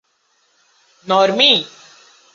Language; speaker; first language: English; non-native, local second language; Marathi